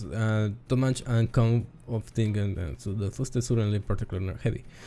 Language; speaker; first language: English; non-native, learner; Spanish